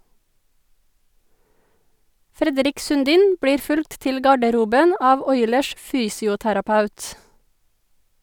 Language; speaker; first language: Norwegian; native; Norwegian